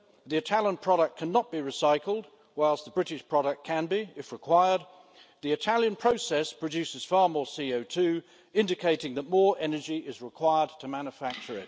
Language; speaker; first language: English; native; English